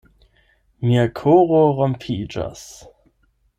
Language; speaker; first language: Esperanto; non-native, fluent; German